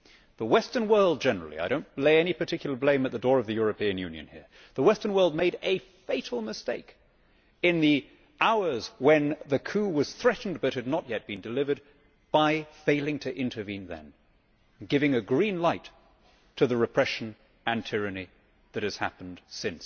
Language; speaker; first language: English; native; English